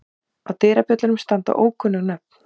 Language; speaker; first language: Icelandic; native; Icelandic